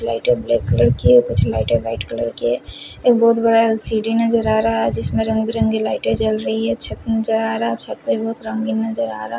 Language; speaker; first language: Hindi; non-native, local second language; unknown